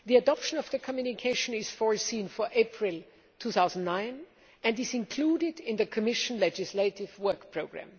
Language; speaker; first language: English; non-native, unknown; German